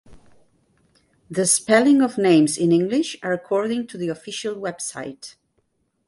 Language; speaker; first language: English; non-native, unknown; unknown